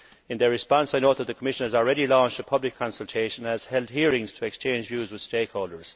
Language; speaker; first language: English; native; English